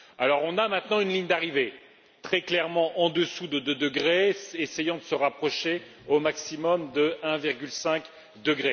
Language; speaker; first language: French; native; French